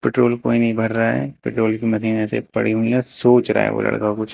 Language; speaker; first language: Hindi; native; Hindi